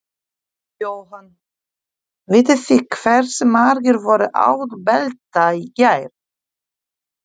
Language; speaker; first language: Icelandic; non-native, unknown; Polish